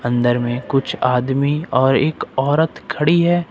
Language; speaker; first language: Hindi; native; Hindi